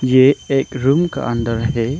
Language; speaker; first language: Hindi; non-native, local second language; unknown